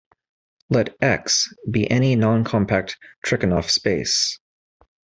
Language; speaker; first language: English; native; English